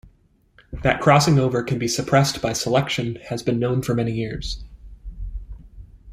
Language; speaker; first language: English; native; English